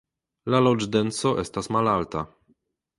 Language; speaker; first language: Esperanto; non-native, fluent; Polish